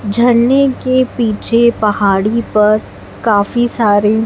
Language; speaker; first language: Hindi; native; Hindi